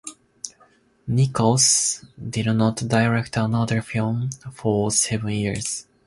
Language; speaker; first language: English; non-native, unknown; Japanese